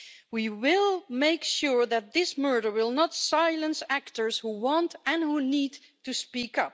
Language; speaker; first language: English; non-native, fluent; Dutch